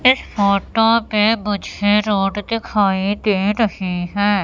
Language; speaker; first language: Hindi; native; Hindi